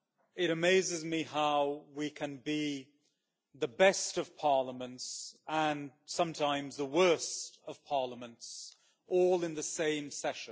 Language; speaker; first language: English; native; English